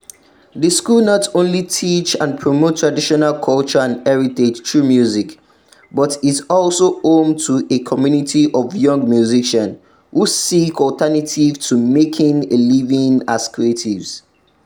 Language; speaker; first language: English; non-native, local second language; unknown